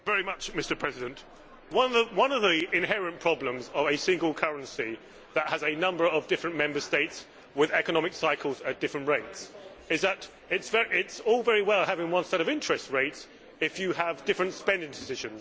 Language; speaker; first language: English; native; English